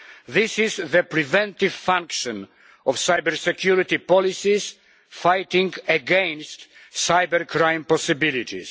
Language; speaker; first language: English; non-native, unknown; Polish